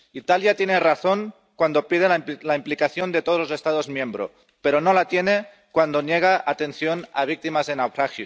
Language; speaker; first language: Spanish; non-native, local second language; Catalan